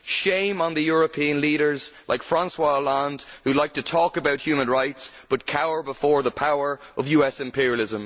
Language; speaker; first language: English; native; English